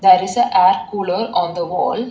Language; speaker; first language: English; non-native, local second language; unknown